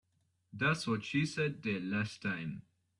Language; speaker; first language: English; native; English